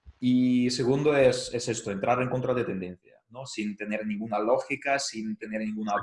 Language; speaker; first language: Spanish; non-native, fluent; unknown